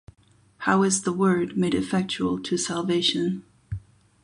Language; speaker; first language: English; non-native, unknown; German